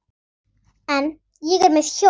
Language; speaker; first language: Icelandic; native; Icelandic